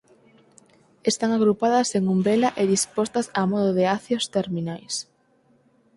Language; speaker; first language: Galician; non-native, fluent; Spanish